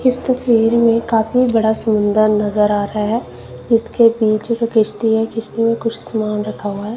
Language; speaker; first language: Hindi; non-native, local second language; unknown